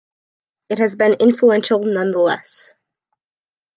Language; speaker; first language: English; native; English